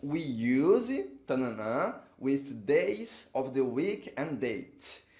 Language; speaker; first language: English; non-native, fluent; Portuguese